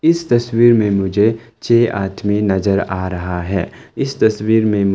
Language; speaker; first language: Hindi; non-native, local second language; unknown